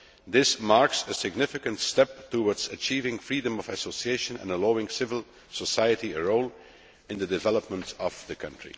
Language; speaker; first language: English; non-native, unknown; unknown